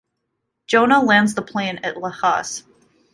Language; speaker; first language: English; native; English